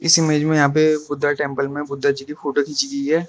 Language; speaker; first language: Hindi; early bilingual, other home language; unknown